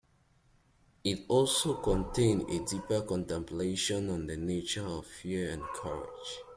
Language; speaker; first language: English; native; English